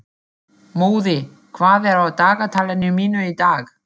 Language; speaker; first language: Icelandic; non-native, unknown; German